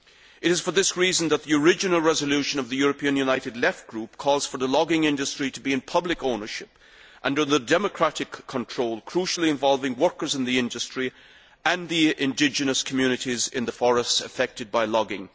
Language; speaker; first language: English; native; English